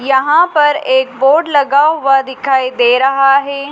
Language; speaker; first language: Hindi; native; Hindi